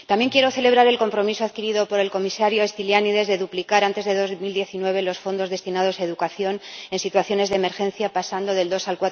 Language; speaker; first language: Spanish; native; Spanish